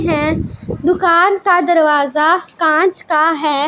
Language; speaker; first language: Hindi; non-native, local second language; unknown